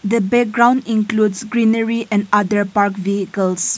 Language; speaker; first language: English; non-native, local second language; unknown